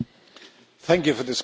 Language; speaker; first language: English; non-native, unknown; Polish